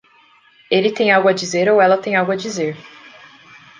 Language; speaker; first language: Portuguese; native; Portuguese